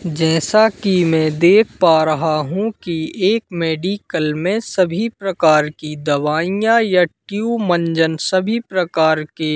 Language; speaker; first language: Hindi; native; Hindi